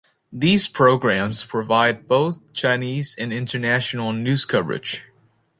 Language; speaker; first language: English; native; English